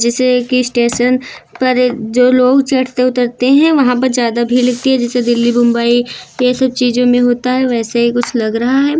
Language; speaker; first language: Hindi; native; Hindi